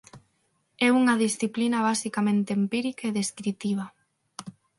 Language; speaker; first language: Galician; non-native, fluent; Spanish